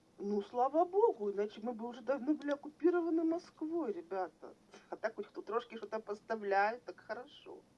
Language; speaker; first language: Russian; native; Russian